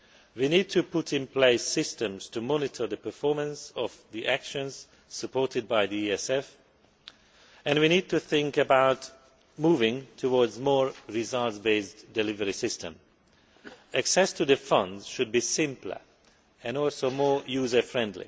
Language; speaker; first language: English; non-native, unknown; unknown